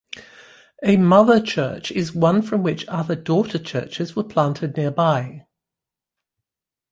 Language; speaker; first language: English; non-native, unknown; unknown